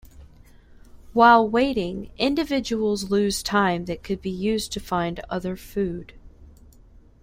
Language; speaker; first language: English; native; English